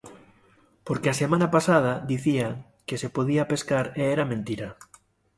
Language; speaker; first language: Galician; native; Galician